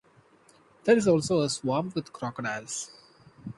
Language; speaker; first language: English; non-native, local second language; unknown